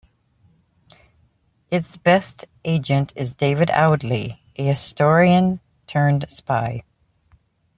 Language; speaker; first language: English; native; English